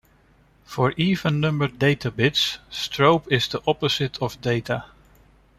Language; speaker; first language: English; non-native, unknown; Dutch